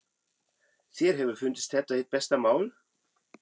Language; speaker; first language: Icelandic; non-native, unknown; German